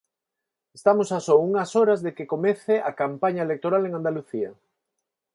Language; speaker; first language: Galician; non-native, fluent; Spanish